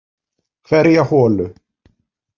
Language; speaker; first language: Icelandic; non-native, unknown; Polish